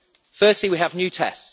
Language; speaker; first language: English; native; English